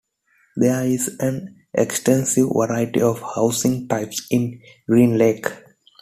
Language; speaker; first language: English; non-native, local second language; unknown